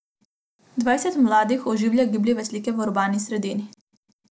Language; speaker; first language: Slovenian; non-native, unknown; Macedonian